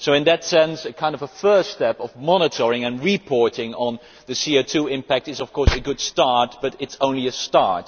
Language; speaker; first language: English; non-native, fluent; Dutch